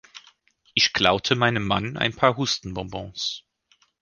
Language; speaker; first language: German; native; German